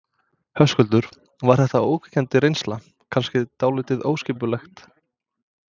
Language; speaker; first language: Icelandic; non-native, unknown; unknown